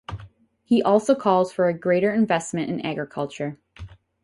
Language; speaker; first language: English; native; English